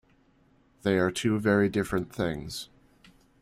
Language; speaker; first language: English; native; English